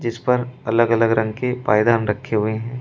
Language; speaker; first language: Hindi; native; Hindi